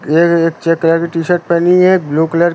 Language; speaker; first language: Hindi; native; Hindi